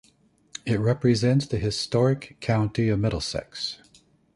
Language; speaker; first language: English; native; English